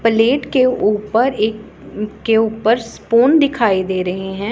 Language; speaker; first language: Hindi; non-native, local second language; Punjabi